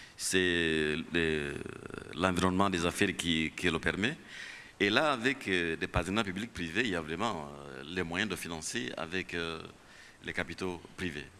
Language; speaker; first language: French; non-native, local second language; Kinyarwanda